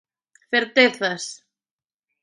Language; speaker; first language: Galician; native; Galician